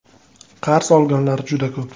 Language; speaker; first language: Uzbek; native; Uzbek